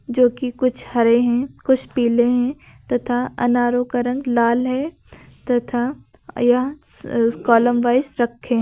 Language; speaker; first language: Hindi; native; Hindi